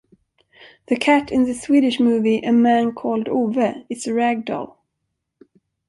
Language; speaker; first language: English; non-native, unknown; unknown